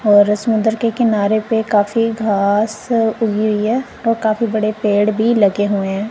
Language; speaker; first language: Hindi; non-native, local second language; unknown